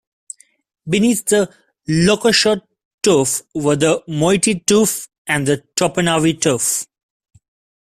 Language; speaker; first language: English; non-native, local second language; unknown